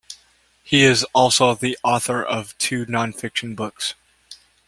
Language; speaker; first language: English; native; English